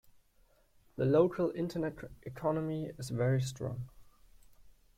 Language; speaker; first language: English; non-native, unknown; German